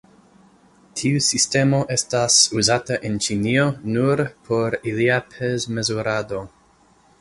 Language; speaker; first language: Esperanto; non-native, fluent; English